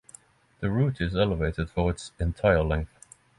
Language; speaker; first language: English; non-native, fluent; Norwegian